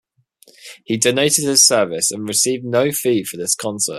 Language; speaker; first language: English; native; English